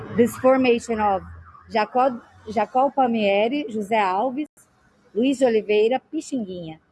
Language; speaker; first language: English; non-native, fluent; Portuguese